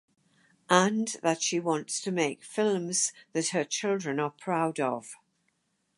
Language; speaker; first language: English; native; English